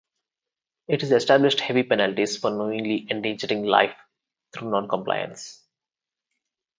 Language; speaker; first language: English; non-native, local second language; Telugu